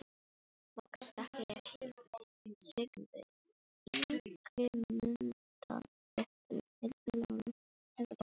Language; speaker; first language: Icelandic; non-native, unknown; Filipino